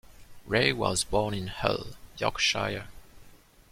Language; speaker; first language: English; non-native, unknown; French